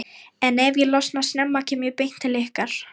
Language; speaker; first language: Icelandic; non-native, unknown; Lithuanian